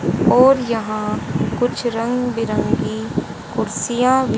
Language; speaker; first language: Hindi; native; Hindi